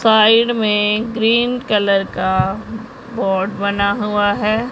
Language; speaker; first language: Hindi; non-native, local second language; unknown